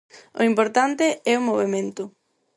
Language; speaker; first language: Galician; non-native, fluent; Spanish